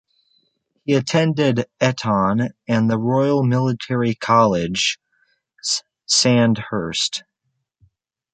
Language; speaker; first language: English; native; English